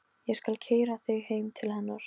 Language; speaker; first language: Icelandic; non-native, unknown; Polish